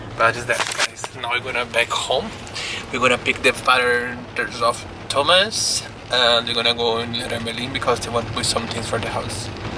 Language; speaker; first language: English; non-native, learner; Portuguese